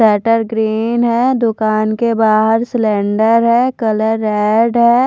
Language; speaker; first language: Hindi; non-native, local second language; Punjabi